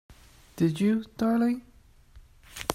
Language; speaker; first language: English; non-native, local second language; Cantonese